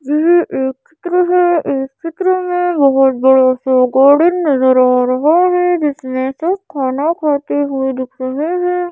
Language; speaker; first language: Hindi; native; Hindi